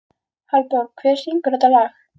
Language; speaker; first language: Icelandic; native; Icelandic